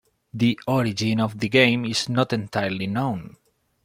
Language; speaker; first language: English; non-native, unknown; Spanish